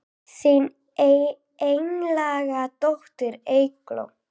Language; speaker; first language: Icelandic; native; Icelandic